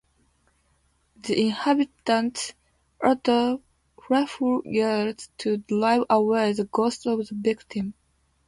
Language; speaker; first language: English; non-native, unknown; Japanese